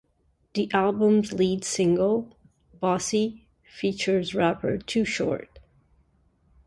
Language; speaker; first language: English; non-native, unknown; Portuguese